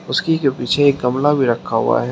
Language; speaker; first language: Hindi; native; Hindi